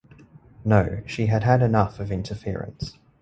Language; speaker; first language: English; native; English